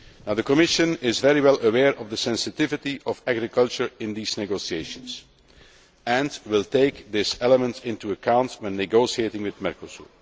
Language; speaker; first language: English; non-native, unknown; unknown